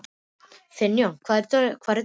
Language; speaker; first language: Icelandic; native; Icelandic